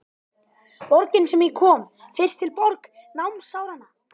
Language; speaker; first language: Icelandic; native; Icelandic